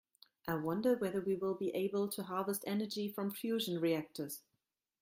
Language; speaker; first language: English; non-native, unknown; German